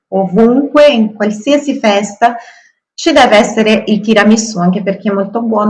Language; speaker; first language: Italian; non-native, fluent; Portuguese